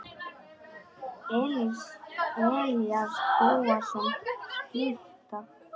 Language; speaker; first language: Icelandic; non-native, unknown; Polish